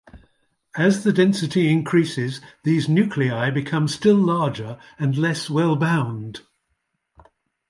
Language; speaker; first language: English; native; English